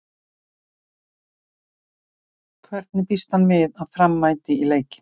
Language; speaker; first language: Icelandic; native; Icelandic